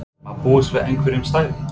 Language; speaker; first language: Icelandic; non-native, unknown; English